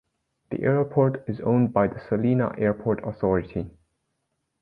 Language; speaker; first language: English; native; English